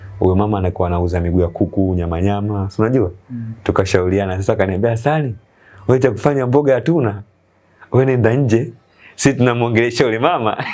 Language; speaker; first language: Swahili; native; Swahili